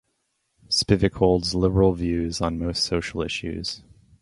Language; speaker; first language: English; native; English